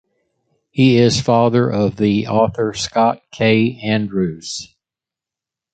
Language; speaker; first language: English; native; English